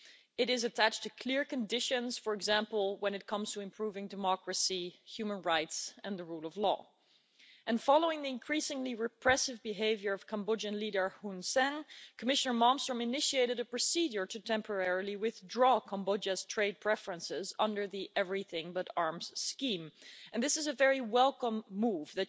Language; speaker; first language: English; non-native, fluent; Dutch